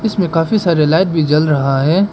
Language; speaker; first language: Hindi; non-native, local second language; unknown